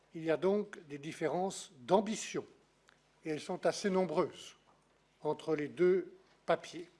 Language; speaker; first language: French; native; French